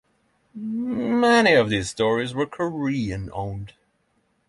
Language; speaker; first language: English; non-native, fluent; Norwegian